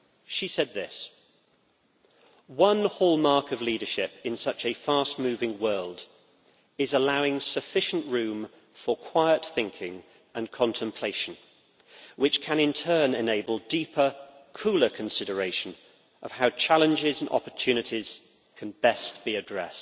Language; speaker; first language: English; native; English